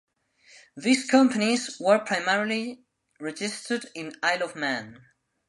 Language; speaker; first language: English; non-native, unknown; Spanish